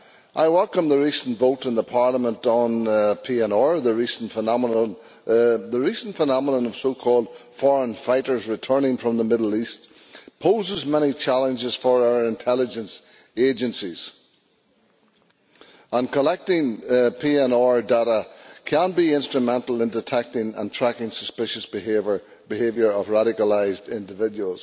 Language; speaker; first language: English; native; English